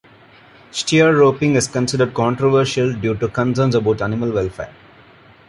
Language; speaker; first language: English; non-native, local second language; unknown